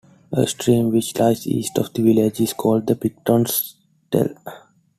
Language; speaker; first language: English; non-native, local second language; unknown